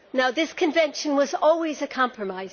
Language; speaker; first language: English; native; English